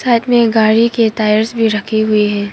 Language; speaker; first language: Hindi; non-native, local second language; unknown